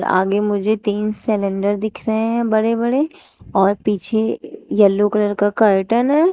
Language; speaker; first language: Hindi; native; Hindi